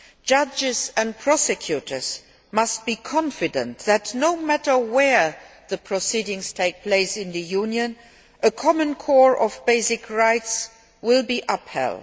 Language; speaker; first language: English; non-native, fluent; Luxembourgish